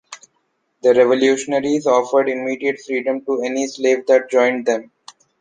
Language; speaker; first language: English; non-native, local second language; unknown